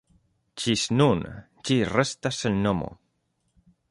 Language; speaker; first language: Esperanto; non-native, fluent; Spanish